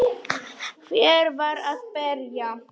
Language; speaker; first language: Icelandic; non-native, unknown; Polish